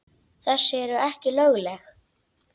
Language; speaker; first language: Icelandic; native; Icelandic